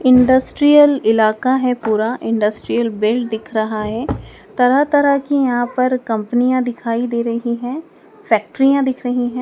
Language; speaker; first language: Hindi; native; Hindi